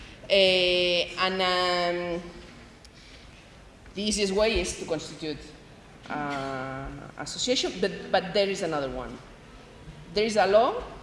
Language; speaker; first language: English; non-native, fluent; Spanish